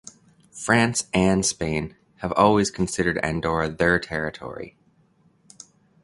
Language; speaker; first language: English; native; English